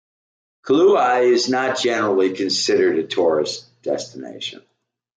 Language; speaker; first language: English; native; English